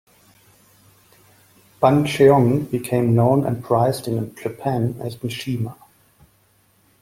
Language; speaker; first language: English; non-native, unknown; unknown